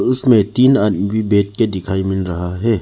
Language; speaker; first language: Hindi; non-native, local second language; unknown